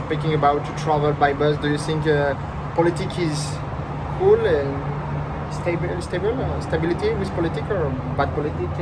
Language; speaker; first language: English; non-native, learner; Spanish